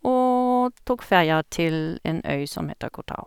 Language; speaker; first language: Norwegian; non-native, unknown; German